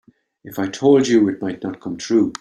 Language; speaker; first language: English; native; English